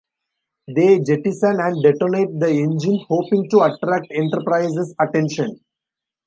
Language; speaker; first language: English; non-native, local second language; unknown